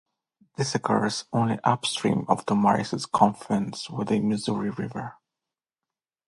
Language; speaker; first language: English; non-native, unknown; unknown